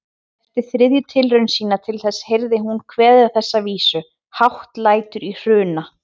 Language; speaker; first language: Icelandic; native; Icelandic